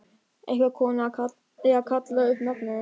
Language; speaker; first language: Icelandic; non-native, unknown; German